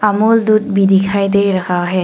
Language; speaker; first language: Hindi; non-native, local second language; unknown